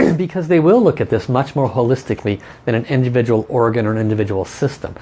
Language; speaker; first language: English; native; English